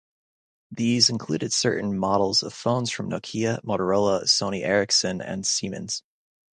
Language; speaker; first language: English; native; English